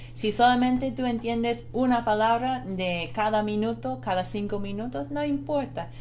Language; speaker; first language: Spanish; non-native, fluent; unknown